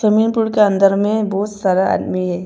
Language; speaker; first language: Hindi; non-native, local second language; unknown